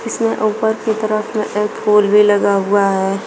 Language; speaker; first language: Hindi; native; Hindi